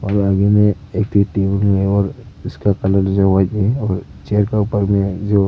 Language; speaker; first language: Hindi; early bilingual, other home language; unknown